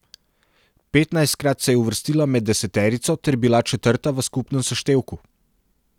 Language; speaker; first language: Slovenian; non-native, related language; Serbian